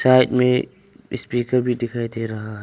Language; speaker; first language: Hindi; non-native, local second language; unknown